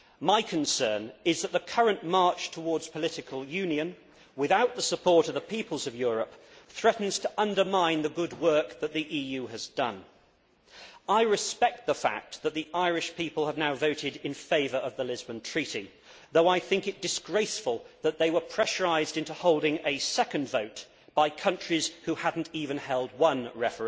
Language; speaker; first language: English; native; English